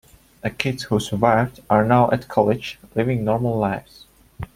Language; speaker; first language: English; non-native, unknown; Russian